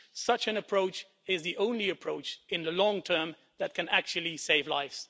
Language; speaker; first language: English; non-native, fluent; Dutch